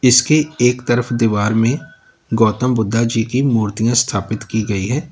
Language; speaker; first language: Hindi; native; Hindi